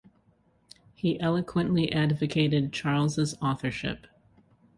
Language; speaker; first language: English; native; English